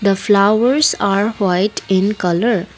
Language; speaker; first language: English; non-native, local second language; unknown